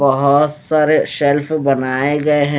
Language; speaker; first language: Hindi; non-native, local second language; Punjabi